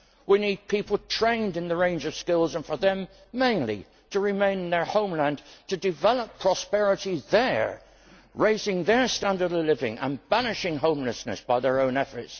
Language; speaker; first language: English; native; English